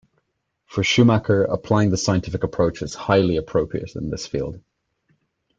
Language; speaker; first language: English; native; English